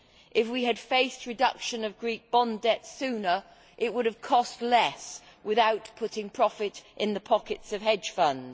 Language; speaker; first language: English; native; English